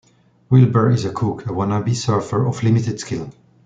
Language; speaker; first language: English; non-native, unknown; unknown